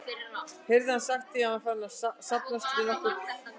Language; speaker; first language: Icelandic; native; Icelandic